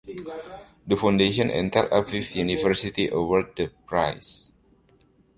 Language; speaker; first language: English; non-native, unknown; Indonesian